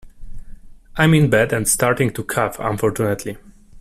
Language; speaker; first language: English; non-native, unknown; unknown